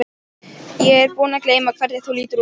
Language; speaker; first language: Icelandic; non-native, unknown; Polish